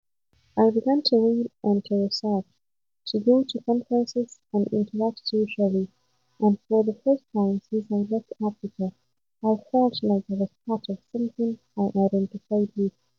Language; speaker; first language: English; non-native, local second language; Hausa